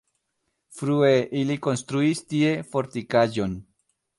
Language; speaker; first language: Esperanto; non-native, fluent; Spanish